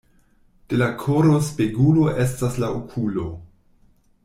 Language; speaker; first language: Esperanto; non-native, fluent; German